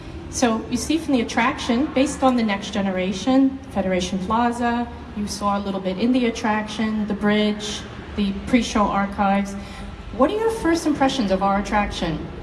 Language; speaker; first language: English; native; English